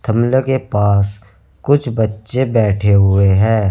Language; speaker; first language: Hindi; native; Hindi